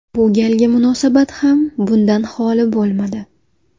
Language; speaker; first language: Uzbek; native; Uzbek